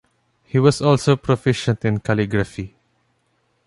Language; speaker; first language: English; non-native, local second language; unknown